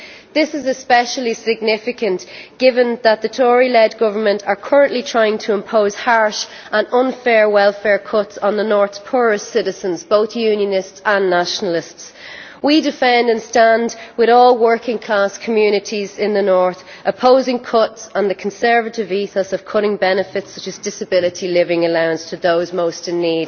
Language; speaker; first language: English; native; English